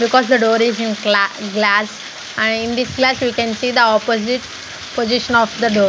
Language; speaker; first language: English; non-native, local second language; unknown